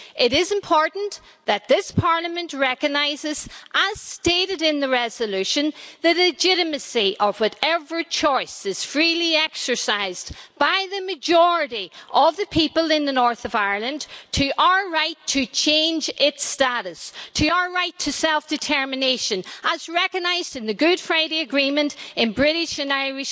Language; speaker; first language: English; native; English